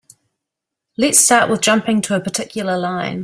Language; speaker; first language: English; native; English